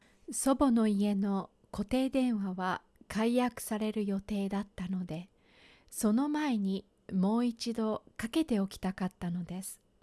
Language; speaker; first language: Japanese; native; Japanese